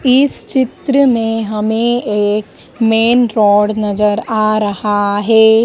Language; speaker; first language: Hindi; native; Hindi